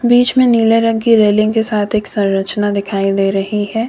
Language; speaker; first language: Hindi; native; Hindi